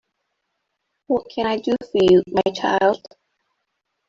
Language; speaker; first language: English; non-native, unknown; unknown